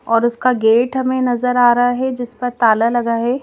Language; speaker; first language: Hindi; native; Hindi